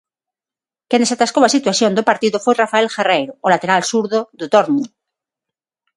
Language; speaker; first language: Galician; non-native, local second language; Spanish